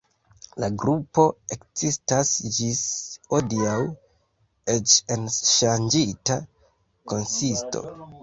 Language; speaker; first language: Esperanto; non-native, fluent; Kinyarwanda